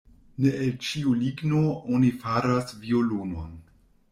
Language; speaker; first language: Esperanto; non-native, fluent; German